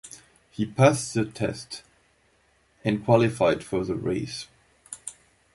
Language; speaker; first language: English; non-native, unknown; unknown